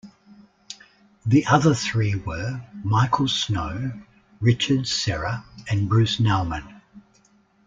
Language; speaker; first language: English; native; English